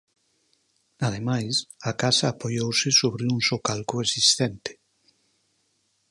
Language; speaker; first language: Galician; native; Galician